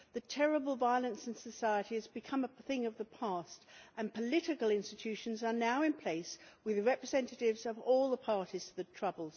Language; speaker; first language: English; native; English